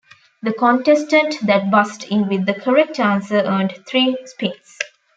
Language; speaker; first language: English; non-native, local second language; Tamil